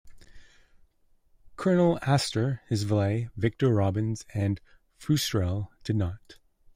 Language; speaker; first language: English; native; English